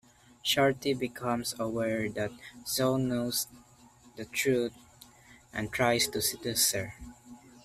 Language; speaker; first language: English; non-native, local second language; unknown